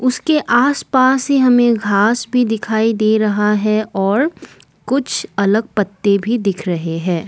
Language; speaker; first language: Hindi; non-native, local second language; Assamese